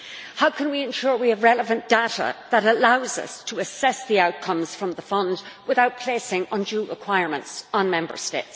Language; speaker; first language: English; native; English